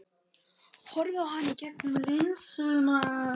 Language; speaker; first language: Icelandic; native; Icelandic